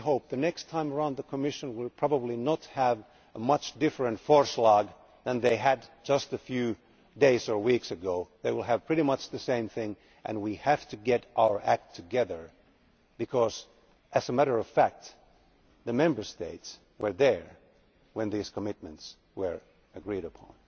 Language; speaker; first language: English; non-native, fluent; Finnish